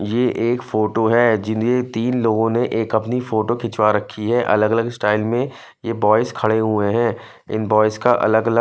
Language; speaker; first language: Hindi; non-native, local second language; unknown